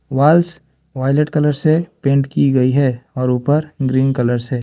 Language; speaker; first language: Hindi; non-native, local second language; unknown